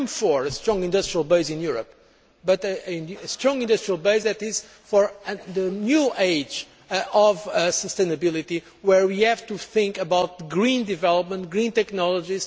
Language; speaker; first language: English; non-native, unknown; Portuguese